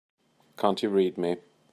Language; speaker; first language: English; native; English